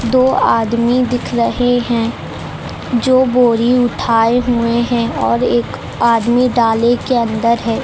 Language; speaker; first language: Hindi; native; Hindi